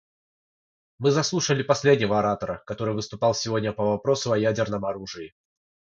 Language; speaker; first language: Russian; non-native, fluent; Georgian